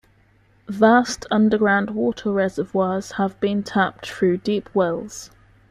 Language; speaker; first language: English; native; English